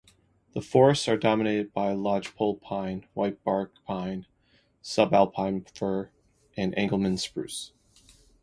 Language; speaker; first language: English; native; English